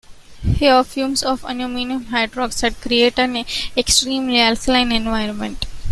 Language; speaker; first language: English; non-native, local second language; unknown